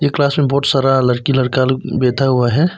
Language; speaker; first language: Hindi; non-native, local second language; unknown